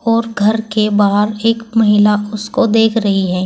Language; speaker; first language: Hindi; native; Hindi